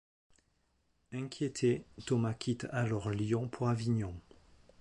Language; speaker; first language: French; native; French